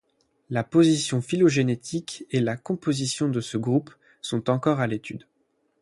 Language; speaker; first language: French; native; French